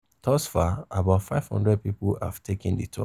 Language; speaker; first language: English; non-native, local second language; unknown